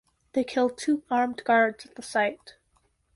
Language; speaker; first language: English; native; English